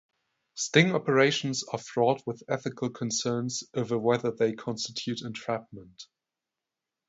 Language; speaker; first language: English; non-native, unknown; German